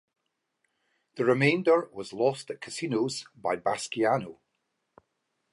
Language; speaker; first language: English; native; English